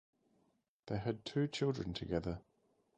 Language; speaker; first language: English; native; English